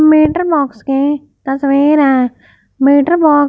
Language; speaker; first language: Hindi; non-native, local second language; Punjabi